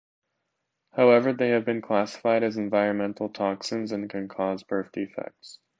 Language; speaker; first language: English; native; English